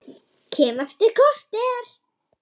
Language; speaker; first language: Icelandic; native; Icelandic